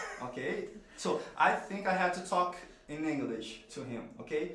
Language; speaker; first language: English; non-native, learner; Portuguese